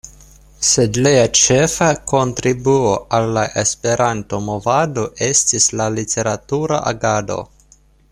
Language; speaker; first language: Esperanto; non-native, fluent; Russian